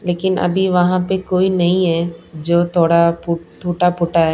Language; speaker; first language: Hindi; non-native, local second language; Punjabi